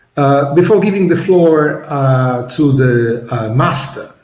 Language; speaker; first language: English; non-native, fluent; Italian